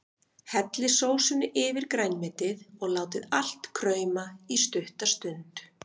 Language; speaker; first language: Icelandic; native; Icelandic